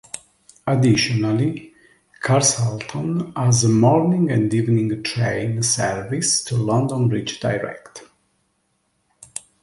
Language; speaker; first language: English; native; English